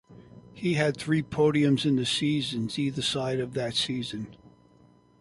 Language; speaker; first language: English; native; English